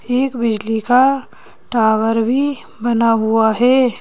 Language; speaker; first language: Hindi; native; Hindi